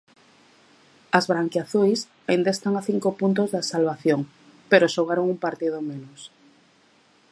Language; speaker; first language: Galician; native; Galician